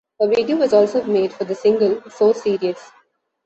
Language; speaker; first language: English; non-native, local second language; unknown